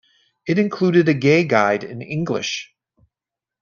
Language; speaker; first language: English; native; English